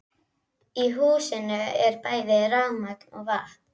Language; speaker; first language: Icelandic; native; Icelandic